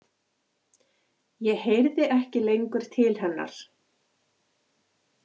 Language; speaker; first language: Icelandic; native; Icelandic